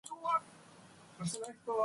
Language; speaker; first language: English; non-native, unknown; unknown